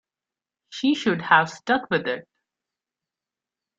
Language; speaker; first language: English; non-native, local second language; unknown